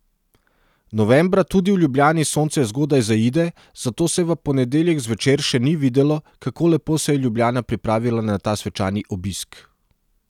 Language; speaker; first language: Slovenian; non-native, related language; Serbian